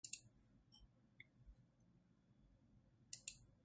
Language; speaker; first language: English; non-native, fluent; German